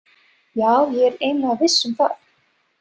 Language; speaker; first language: Icelandic; non-native, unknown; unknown